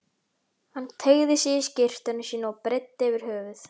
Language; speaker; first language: Icelandic; native; Icelandic